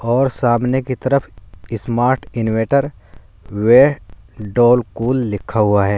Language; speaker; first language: Hindi; native; Hindi